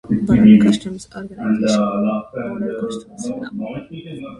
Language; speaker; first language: English; non-native, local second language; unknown